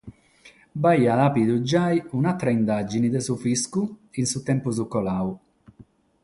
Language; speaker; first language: Sardinian; non-native, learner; Catalan